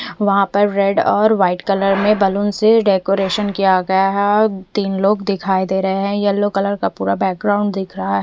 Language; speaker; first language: Hindi; non-native, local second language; Punjabi